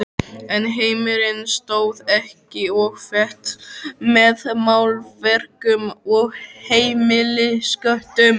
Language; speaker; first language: Icelandic; native; Icelandic